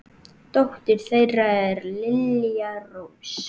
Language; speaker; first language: Icelandic; native; Icelandic